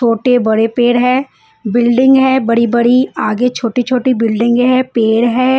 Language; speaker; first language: Hindi; non-native, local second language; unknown